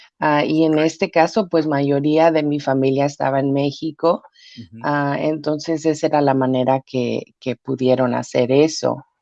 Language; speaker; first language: Spanish; early bilingual, heritage; Spanish